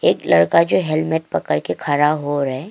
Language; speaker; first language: Hindi; non-native, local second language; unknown